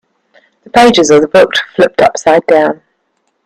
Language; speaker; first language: English; native; English